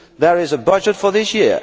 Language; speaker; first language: English; non-native, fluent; Dutch